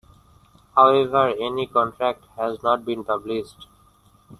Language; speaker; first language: English; non-native, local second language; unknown